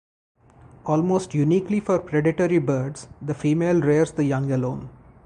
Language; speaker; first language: English; non-native, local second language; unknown